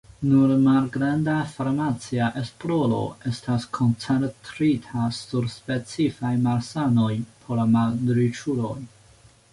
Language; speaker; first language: Esperanto; non-native, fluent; Chinese